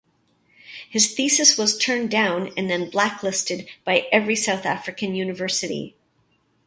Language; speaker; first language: English; native; English